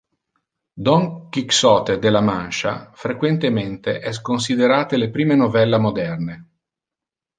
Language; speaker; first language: Interlingua; non-native, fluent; Italian